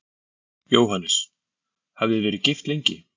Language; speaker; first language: Icelandic; native; Icelandic